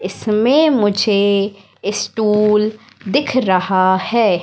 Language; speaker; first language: Hindi; native; Hindi